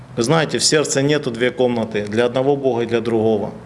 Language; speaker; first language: Russian; non-native, local second language; Ukrainian